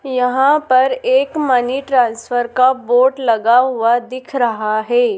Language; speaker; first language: Hindi; native; Hindi